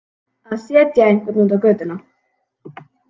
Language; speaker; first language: Icelandic; native; Icelandic